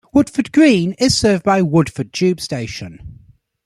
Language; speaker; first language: English; native; English